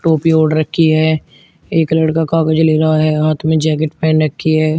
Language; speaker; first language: Hindi; native; Hindi